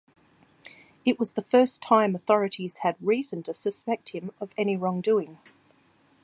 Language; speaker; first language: English; native; English